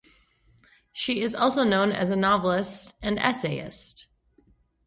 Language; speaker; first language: English; native; English